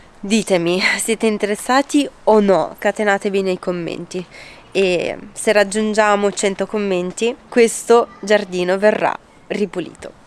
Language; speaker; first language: Italian; early bilingual, other home language; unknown